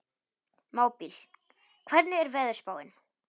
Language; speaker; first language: Icelandic; non-native, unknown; Polish